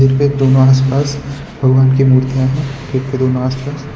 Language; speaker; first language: Hindi; non-native, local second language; Gujarati